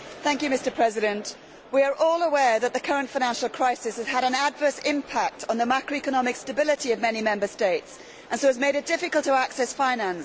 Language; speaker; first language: English; native; English